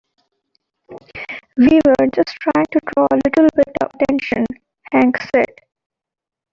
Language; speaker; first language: English; non-native, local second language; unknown